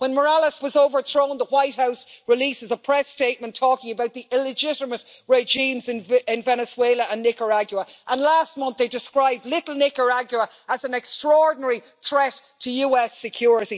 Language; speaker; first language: English; native; English